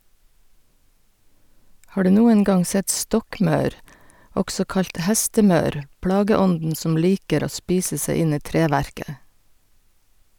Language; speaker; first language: Norwegian; native; Norwegian